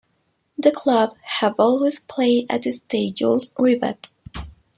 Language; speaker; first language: English; non-native, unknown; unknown